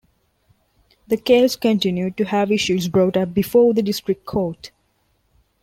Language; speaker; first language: English; non-native, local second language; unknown